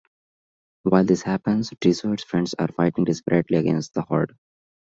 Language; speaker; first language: English; non-native, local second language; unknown